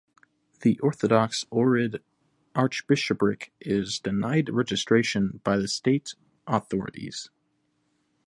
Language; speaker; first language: English; native; English